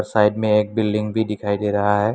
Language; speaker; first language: Hindi; non-native, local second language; Assamese